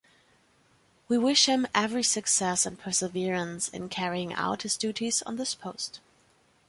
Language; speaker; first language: English; non-native, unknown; German